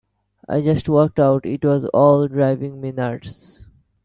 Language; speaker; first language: English; non-native, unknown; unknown